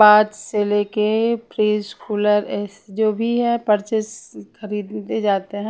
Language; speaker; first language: Hindi; non-native, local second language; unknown